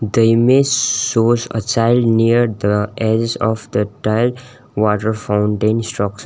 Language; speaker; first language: English; non-native, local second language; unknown